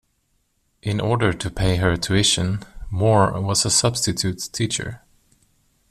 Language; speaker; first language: English; non-native, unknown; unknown